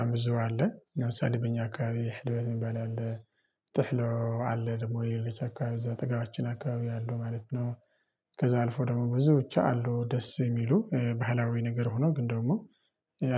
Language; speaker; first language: Amharic; non-native, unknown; Tigrinya